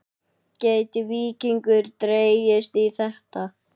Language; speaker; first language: Icelandic; native; Icelandic